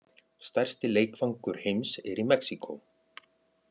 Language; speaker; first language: Icelandic; native; Icelandic